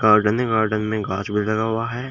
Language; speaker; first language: Hindi; native; Hindi